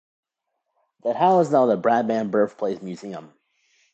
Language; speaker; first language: English; native; English